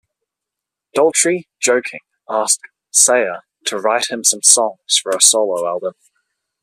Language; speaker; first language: English; native; English